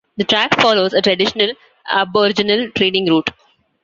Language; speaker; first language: English; non-native, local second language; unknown